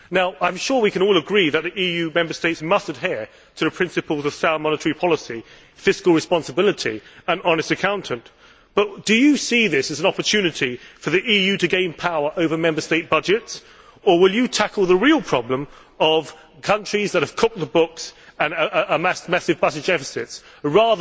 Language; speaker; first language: English; native; English